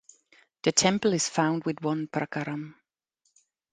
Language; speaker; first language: English; non-native, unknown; German